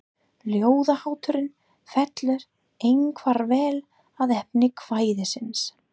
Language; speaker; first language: Icelandic; non-native, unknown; English